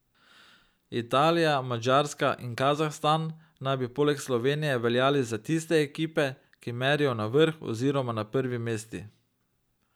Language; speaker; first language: Slovenian; native; Slovenian